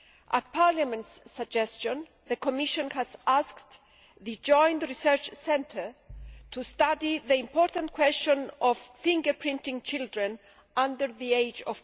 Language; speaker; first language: English; non-native, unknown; Greek